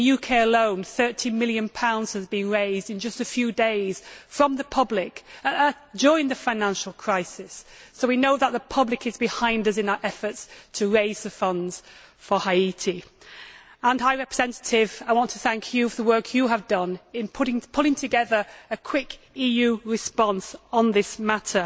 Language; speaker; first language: English; native; English